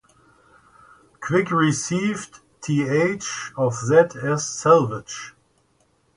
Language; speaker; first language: English; native; English